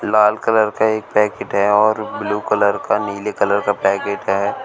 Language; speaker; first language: Hindi; native; Hindi